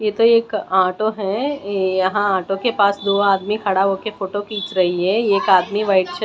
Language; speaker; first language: Hindi; non-native, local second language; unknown